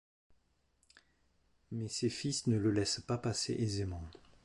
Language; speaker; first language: French; native; French